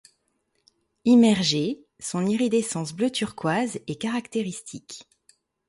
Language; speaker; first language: French; native; French